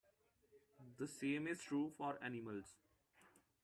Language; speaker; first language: English; non-native, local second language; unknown